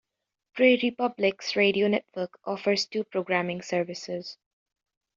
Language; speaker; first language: English; native; English